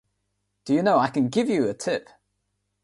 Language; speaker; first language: English; non-native, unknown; Nepali